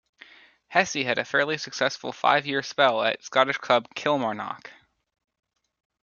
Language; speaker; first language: English; native; English